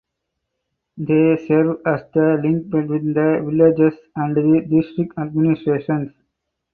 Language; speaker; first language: English; non-native, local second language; Tamil